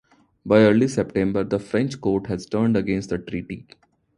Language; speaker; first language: English; non-native, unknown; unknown